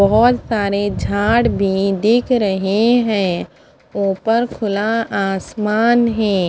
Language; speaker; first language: Hindi; non-native, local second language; Punjabi